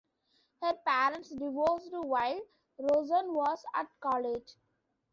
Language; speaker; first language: English; non-native, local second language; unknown